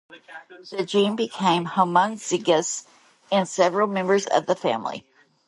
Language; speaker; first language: English; native; English